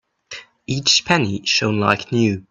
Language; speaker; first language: English; native; English